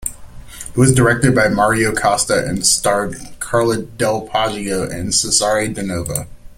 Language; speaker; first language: English; native; English